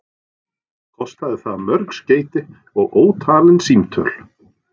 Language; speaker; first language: Icelandic; non-native, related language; Norwegian